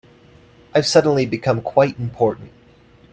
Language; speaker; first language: English; native; English